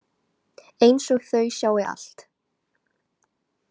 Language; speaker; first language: Icelandic; non-native, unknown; Chinese